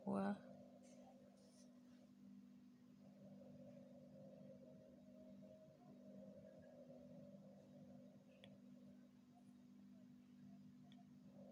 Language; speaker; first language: Hausa; native; Hausa